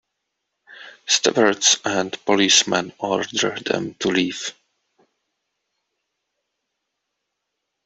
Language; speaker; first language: English; non-native, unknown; Czech